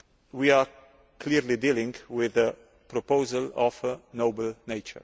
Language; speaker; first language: English; non-native, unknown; Slovenian